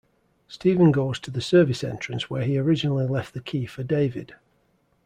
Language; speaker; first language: English; native; English